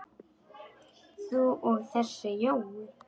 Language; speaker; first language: Icelandic; non-native, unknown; Polish